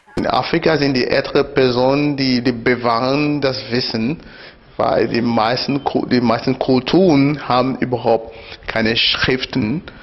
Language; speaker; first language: German; non-native, fluent; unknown